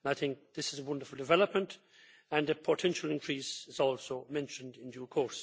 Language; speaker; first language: English; native; English